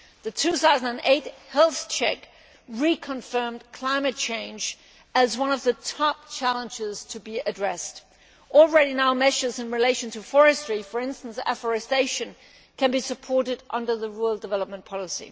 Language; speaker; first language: English; non-native, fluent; Danish